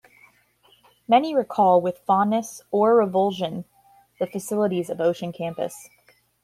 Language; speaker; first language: English; native; English